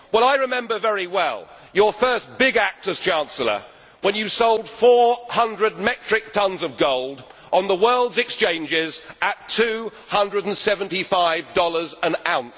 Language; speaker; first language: English; native; English